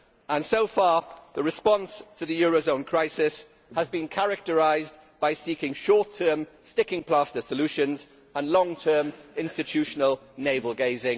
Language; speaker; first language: English; native; English